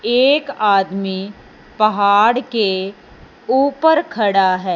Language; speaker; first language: Hindi; non-native, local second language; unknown